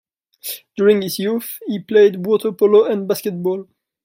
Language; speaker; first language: English; non-native, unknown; French